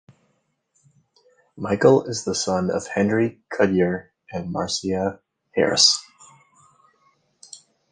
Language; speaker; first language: English; native; English